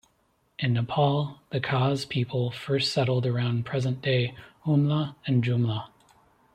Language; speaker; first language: English; native; English